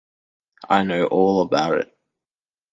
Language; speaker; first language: English; native; English